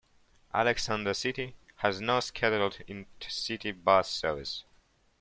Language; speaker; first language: English; non-native, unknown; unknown